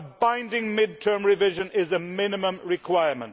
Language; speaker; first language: English; non-native, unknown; Swedish